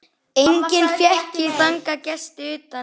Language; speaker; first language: Icelandic; native; Icelandic